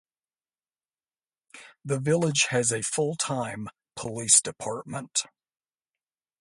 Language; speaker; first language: English; native; English